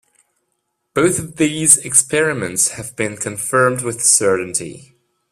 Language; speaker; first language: English; non-native, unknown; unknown